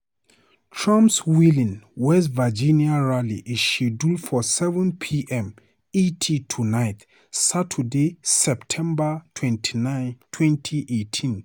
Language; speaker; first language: English; non-native, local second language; Hausa